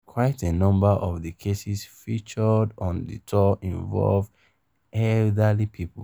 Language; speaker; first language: English; non-native, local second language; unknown